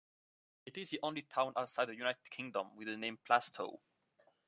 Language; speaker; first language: English; non-native, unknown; French